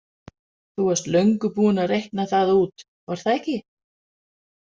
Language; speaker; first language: Icelandic; non-native, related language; Danish